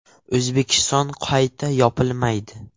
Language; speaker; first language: Uzbek; non-native, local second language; Russian